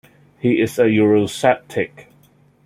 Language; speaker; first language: English; non-native, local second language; Cantonese